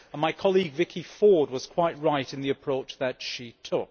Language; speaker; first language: English; native; English